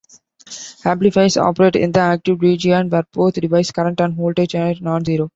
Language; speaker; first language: English; non-native, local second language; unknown